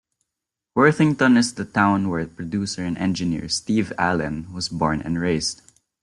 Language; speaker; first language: English; non-native, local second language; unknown